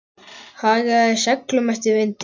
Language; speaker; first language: Icelandic; native; Icelandic